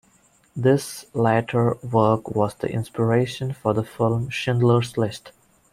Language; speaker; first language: English; non-native, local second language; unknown